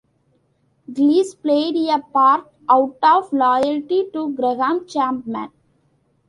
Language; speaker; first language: English; non-native, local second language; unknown